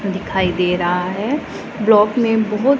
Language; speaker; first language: Hindi; non-native, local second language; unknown